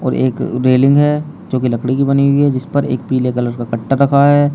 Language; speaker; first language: Hindi; native; Hindi